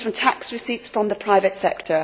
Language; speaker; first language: English; native; English